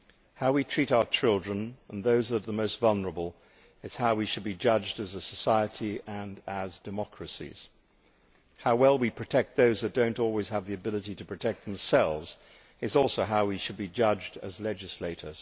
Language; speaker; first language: English; native; English